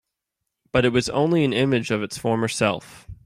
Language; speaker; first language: English; native; English